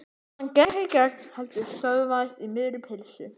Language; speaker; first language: Icelandic; native; Icelandic